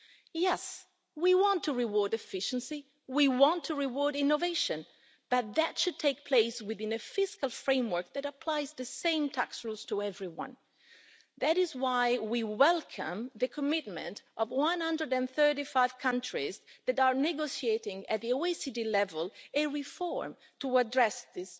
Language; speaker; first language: English; non-native, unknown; Italian